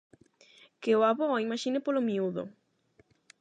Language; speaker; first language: Galician; non-native, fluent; Spanish